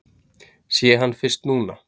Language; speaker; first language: Icelandic; native; Icelandic